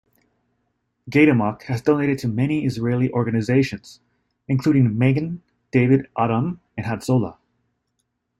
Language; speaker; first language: English; native; English